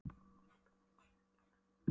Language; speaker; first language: Icelandic; non-native, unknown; Polish